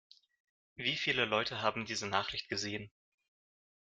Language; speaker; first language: German; non-native, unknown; Russian